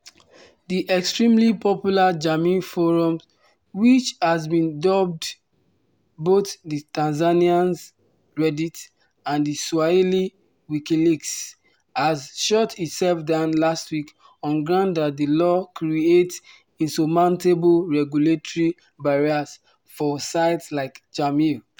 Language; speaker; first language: English; non-native, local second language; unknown